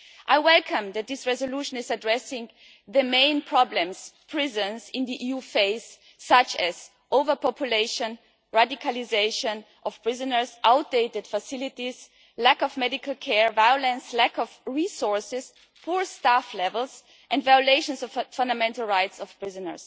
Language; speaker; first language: English; non-native, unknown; German